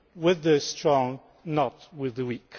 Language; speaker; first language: English; non-native, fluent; Polish